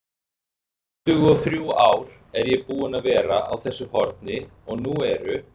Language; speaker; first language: Icelandic; native; Icelandic